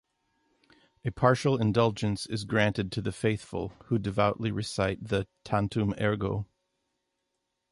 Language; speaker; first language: English; native; English